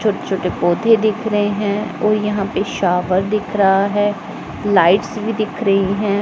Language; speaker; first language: Hindi; non-native, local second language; Punjabi